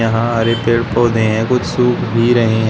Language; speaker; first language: Hindi; native; Hindi